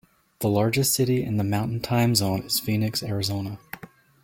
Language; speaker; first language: English; native; English